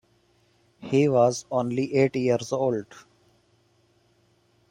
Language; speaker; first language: English; non-native, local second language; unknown